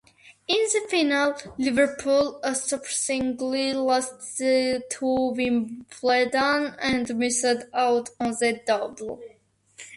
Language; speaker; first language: English; non-native, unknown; Georgian